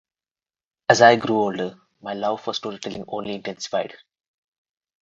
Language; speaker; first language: English; non-native, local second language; Telugu